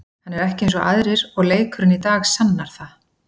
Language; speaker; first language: Icelandic; native; Icelandic